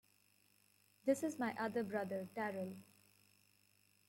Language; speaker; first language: English; non-native, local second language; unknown